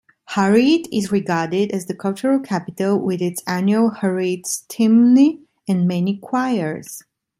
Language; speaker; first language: English; non-native, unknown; Italian